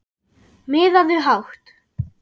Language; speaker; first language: Icelandic; non-native, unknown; German